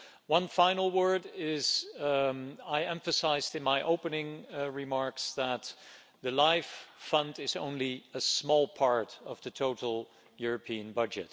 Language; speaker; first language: English; non-native, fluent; Dutch